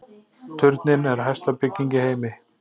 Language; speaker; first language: Icelandic; native; Icelandic